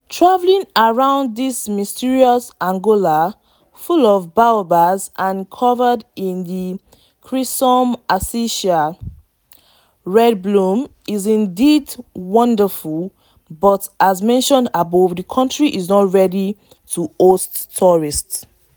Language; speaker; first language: English; non-native, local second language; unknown